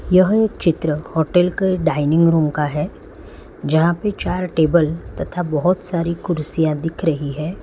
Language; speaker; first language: Hindi; non-native, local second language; Gujarati